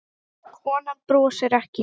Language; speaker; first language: Icelandic; non-native, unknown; English